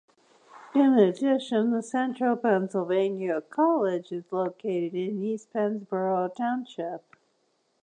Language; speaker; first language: English; native; English